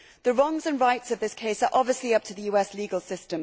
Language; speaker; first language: English; native; English